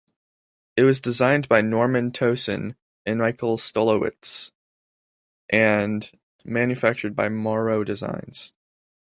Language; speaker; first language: English; native; English